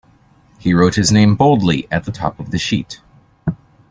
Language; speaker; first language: English; native; English